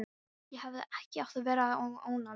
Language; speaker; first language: Icelandic; non-native, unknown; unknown